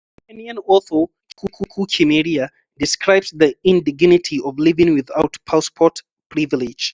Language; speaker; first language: English; non-native, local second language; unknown